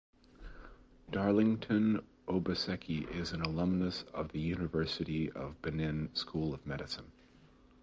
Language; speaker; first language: English; native; English